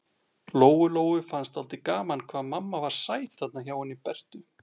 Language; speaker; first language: Icelandic; native; Icelandic